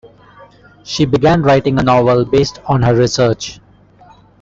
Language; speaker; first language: English; non-native, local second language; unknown